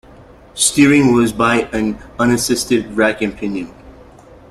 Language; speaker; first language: English; native; English